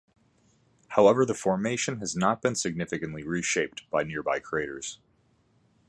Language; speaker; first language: English; native; English